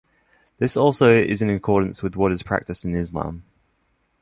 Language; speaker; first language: English; native; English